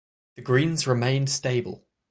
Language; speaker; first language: English; native; English